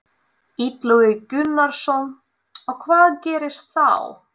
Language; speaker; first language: Icelandic; non-native, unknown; Russian